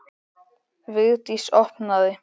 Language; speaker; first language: Icelandic; native; Icelandic